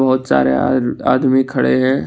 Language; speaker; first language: Hindi; non-native, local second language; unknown